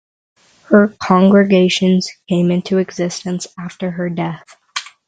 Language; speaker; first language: English; native; English